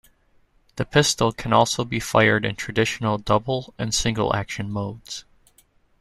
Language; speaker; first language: English; native; English